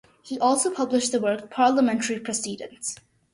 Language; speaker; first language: English; early bilingual, other home language; Malayalam